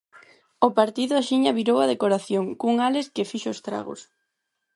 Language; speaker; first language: Galician; non-native, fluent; Spanish